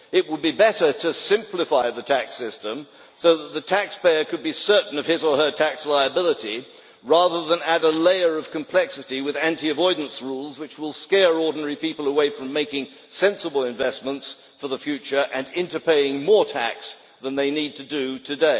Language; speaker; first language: English; native; English